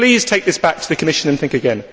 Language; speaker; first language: English; native; English